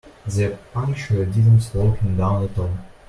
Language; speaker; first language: English; non-native, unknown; Russian